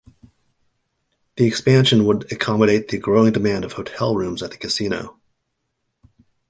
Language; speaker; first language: English; native; English